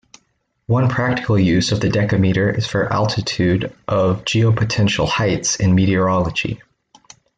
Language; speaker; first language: English; native; English